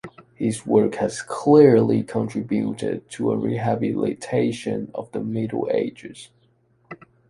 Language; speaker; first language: English; non-native, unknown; Chinese